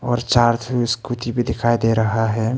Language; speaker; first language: Hindi; early bilingual, other home language; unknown